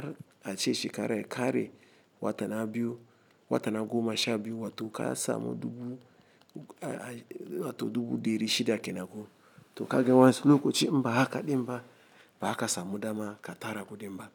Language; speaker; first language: Hausa; non-native, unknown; Igbo